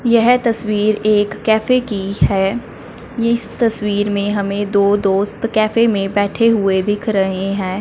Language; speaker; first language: Hindi; non-native, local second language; Punjabi